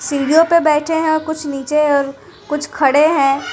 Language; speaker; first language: Hindi; non-native, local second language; Gujarati